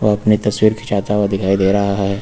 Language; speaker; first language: Hindi; native; Hindi